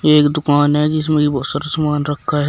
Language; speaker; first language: Hindi; native; Hindi